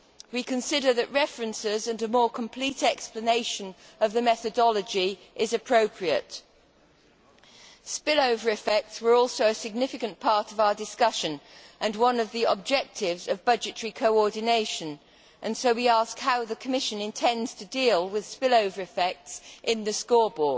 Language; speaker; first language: English; native; English